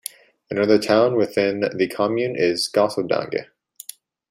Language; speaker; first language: English; native; English